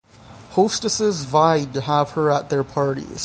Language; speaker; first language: English; native; English